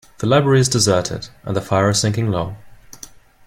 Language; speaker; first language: English; non-native, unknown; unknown